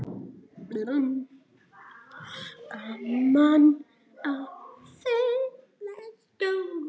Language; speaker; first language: Icelandic; native; Icelandic